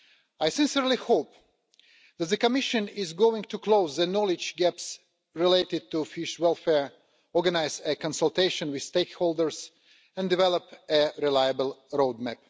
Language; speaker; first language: English; non-native, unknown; Russian